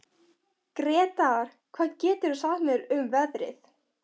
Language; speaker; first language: Icelandic; non-native, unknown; Polish